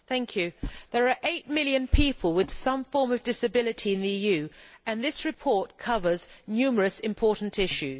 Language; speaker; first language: English; native; English